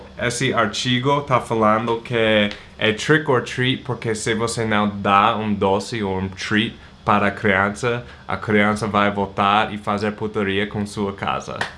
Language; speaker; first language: Portuguese; non-native, fluent; English